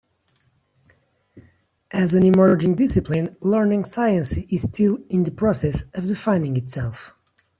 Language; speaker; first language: English; non-native, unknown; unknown